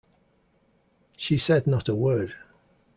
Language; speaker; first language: English; native; English